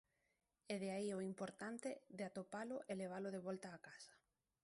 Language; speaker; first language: Galician; non-native, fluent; Spanish